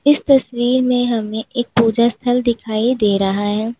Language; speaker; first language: Hindi; native; Hindi